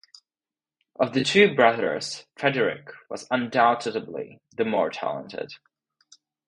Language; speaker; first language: English; non-native, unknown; Czech